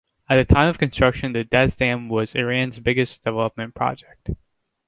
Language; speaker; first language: English; native; English